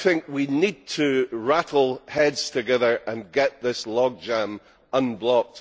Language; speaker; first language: English; native; English